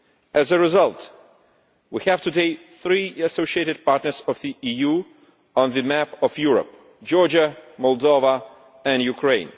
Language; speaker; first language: English; non-native, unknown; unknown